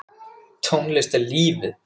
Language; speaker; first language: Icelandic; native; Icelandic